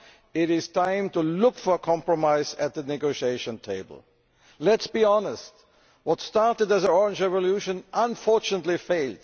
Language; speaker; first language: English; non-native, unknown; German